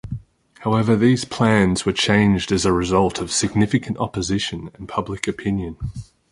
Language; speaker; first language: English; native; English